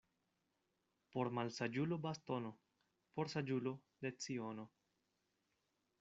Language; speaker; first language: Esperanto; non-native, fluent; Spanish